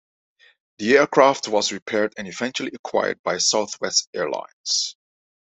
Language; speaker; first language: English; non-native, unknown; Dutch